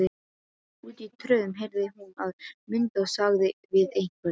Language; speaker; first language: Icelandic; non-native, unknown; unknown